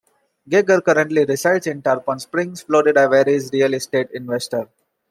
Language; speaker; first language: English; non-native, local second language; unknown